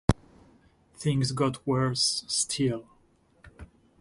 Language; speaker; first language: English; non-native, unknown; French